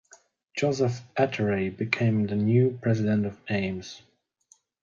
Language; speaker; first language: English; non-native, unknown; Polish